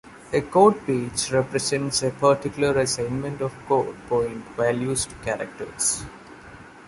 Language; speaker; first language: English; non-native, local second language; Malayalam